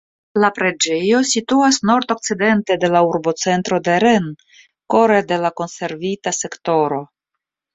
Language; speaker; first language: Esperanto; non-native, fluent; Russian